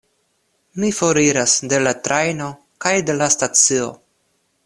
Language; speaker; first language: Esperanto; non-native, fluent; Russian